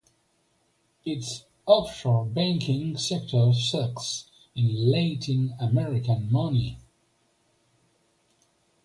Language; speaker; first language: English; non-native, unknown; French